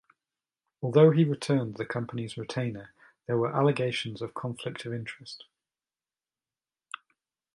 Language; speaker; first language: English; native; English